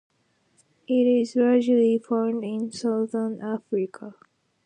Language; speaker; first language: English; non-native, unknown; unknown